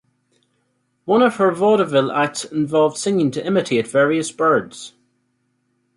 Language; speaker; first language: English; native; English